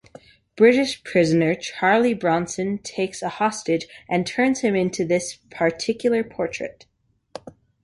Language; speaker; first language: English; native; English